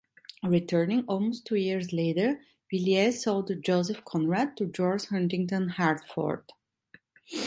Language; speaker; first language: English; non-native, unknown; Italian